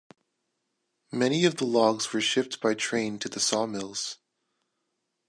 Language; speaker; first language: English; non-native, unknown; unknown